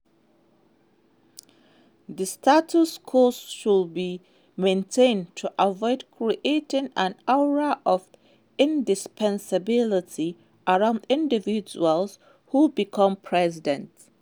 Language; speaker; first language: English; non-native, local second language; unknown